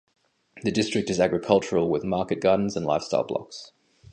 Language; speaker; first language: English; native; English